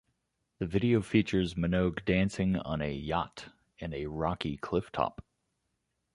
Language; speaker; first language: English; native; English